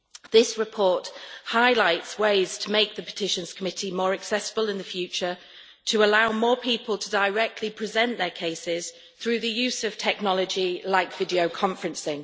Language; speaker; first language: English; native; English